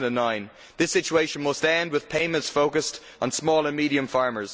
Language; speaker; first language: English; native; English